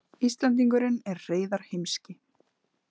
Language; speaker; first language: Icelandic; native; Icelandic